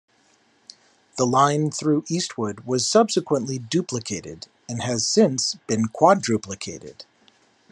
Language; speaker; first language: English; native; English